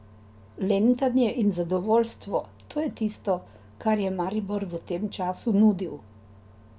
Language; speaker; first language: Slovenian; native; Slovenian